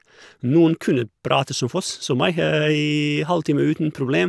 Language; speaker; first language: Norwegian; non-native, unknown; Croatian